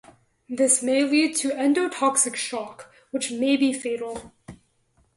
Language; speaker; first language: English; native; English